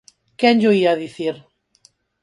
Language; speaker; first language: Galician; non-native, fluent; Spanish